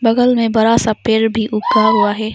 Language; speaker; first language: Hindi; non-native, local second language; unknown